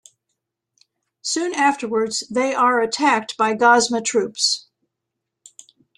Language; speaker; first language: English; native; English